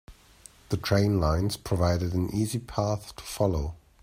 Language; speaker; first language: English; native; English